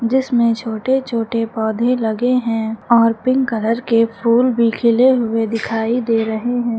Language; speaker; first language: Hindi; native; Hindi